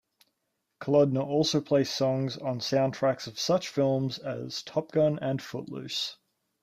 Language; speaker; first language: English; native; English